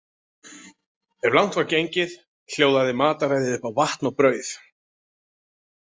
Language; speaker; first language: Icelandic; native; Icelandic